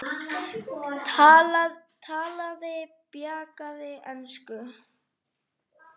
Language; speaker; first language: Icelandic; native; Icelandic